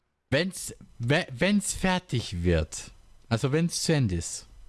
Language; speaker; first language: German; native; German